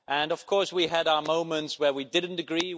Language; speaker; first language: English; non-native, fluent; Dutch